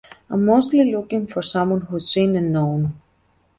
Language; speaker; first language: English; native; English